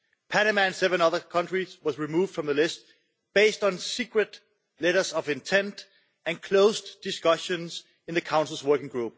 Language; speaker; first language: English; non-native, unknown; Danish